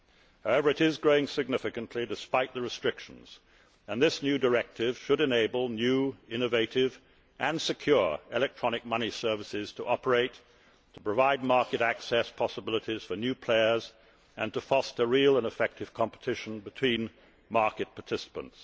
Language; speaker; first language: English; native; English